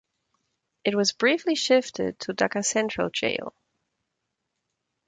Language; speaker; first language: English; non-native, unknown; German